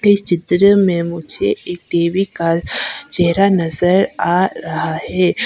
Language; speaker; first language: Hindi; non-native, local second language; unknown